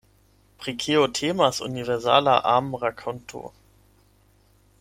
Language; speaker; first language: Esperanto; non-native, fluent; German